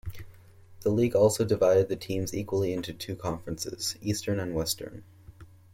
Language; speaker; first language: English; native; English